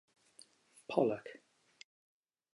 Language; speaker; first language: English; native; English